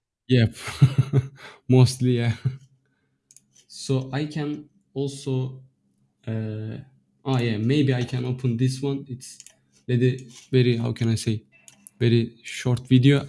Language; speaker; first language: English; non-native, fluent; Turkish